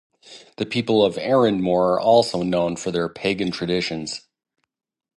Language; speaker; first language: English; native; English